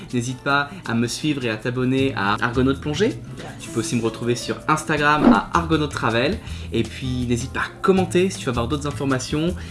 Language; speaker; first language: French; native; French